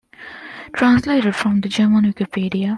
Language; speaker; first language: English; non-native, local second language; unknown